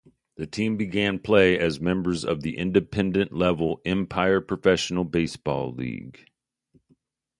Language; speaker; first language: English; native; English